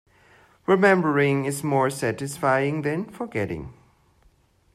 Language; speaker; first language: English; non-native, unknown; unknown